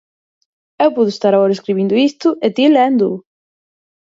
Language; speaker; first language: Galician; native; Galician